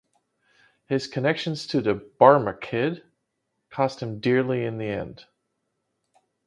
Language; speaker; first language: English; non-native, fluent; Dutch